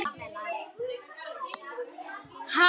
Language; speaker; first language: Icelandic; native; Icelandic